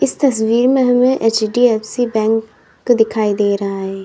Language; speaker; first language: Hindi; native; Hindi